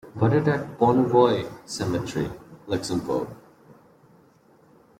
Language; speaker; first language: English; non-native, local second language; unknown